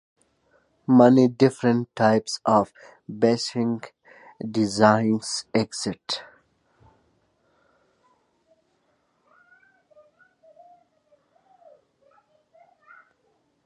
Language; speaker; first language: English; non-native, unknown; Pashto